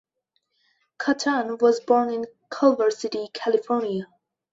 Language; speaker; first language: English; non-native, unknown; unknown